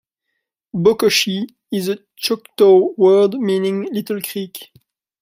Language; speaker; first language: English; non-native, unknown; French